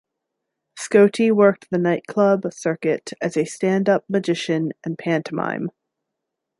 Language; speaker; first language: English; native; English